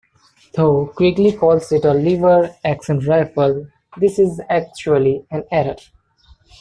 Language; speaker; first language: English; non-native, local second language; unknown